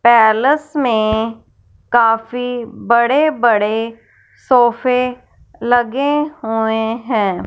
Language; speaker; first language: Hindi; non-native, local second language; Punjabi